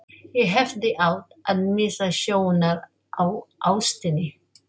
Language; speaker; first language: Icelandic; non-native, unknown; Filipino